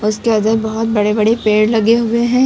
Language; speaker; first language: Hindi; native; Hindi